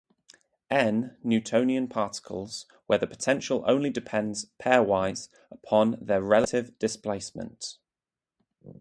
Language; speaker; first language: English; native; English